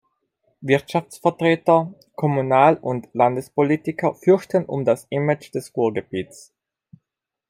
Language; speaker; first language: German; non-native, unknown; Italian